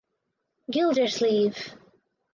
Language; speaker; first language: English; native; English